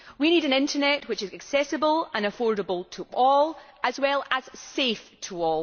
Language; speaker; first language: English; native; English